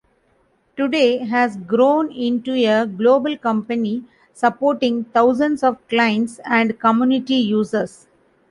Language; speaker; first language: English; non-native, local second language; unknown